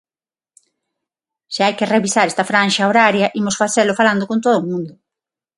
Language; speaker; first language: Galician; non-native, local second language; Spanish